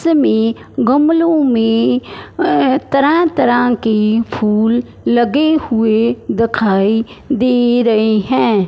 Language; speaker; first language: Hindi; non-native, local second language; Punjabi